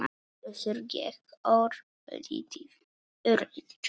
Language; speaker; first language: Icelandic; non-native, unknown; Polish